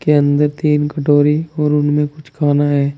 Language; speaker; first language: Hindi; native; Hindi